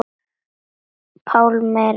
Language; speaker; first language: Icelandic; non-native, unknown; Latvian